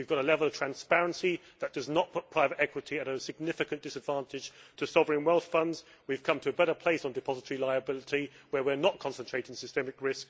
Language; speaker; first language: English; native; English